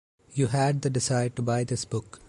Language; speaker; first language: English; non-native, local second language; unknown